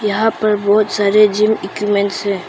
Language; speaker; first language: Hindi; non-native, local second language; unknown